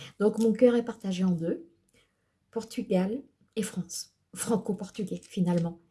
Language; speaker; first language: French; early bilingual, other home language; Portuguese